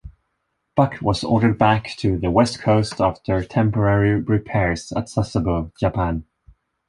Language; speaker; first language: English; non-native, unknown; Swedish